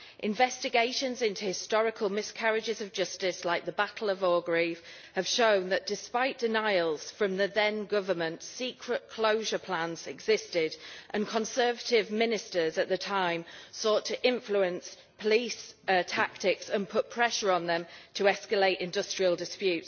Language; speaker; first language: English; native; English